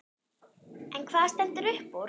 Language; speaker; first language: Icelandic; non-native, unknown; German